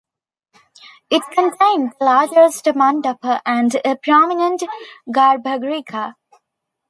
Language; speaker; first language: English; non-native, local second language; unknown